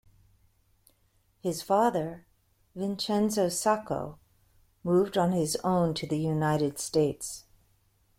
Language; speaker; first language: English; native; English